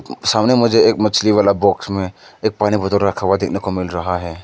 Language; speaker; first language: Hindi; non-native, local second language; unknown